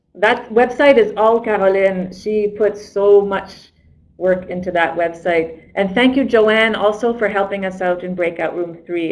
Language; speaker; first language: English; native; English